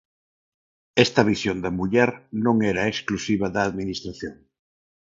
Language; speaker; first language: Galician; non-native, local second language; Spanish